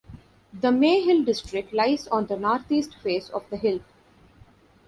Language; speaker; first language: English; non-native, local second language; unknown